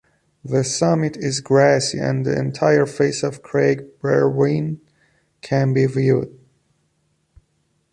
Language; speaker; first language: English; non-native, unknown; Persian